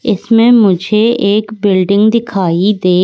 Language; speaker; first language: Hindi; native; Hindi